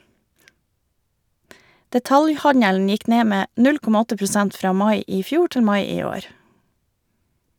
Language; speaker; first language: Norwegian; native; Norwegian